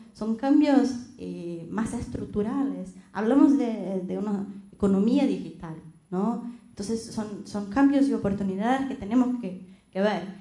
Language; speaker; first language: Spanish; non-native, related language; Portuguese